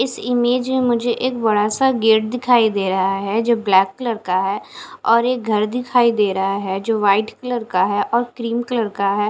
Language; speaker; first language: Hindi; non-native, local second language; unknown